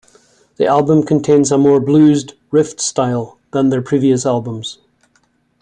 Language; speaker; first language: English; native; English